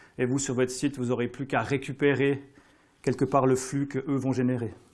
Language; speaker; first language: French; native; French